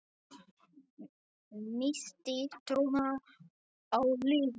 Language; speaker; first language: Icelandic; non-native, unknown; Polish